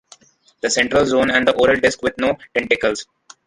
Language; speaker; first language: English; non-native, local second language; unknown